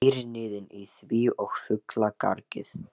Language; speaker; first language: Icelandic; non-native, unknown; Lithuanian